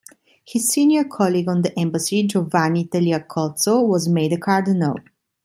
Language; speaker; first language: English; non-native, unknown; Italian